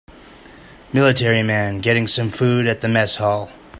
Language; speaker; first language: English; native; English